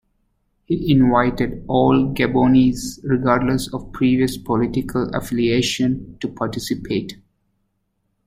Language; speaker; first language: English; native; English